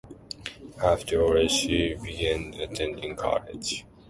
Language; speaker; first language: English; non-native, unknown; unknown